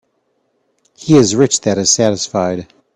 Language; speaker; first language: English; native; English